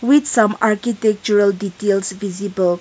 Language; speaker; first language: English; non-native, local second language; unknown